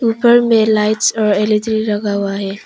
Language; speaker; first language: Hindi; non-native, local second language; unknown